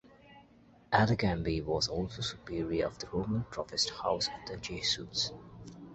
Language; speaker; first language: English; native; English